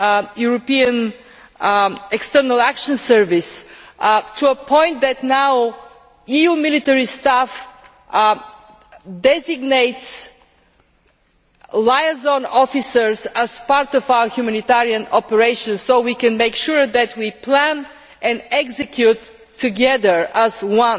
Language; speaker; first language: English; native; English